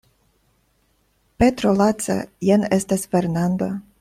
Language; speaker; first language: Esperanto; non-native, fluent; Russian